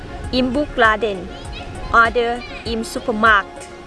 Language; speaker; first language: German; non-native, learner; Thai